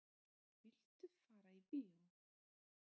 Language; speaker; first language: Icelandic; non-native, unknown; Polish